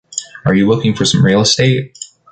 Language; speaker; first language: English; native; English